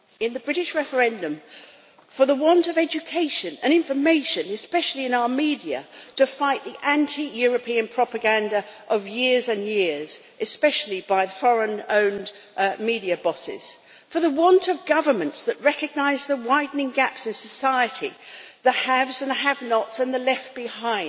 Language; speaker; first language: English; native; English